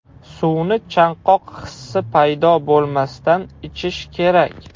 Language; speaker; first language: Uzbek; non-native, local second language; Russian